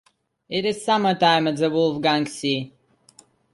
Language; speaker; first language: English; non-native, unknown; Russian